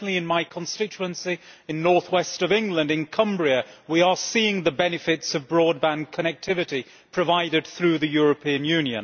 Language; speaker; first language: English; native; English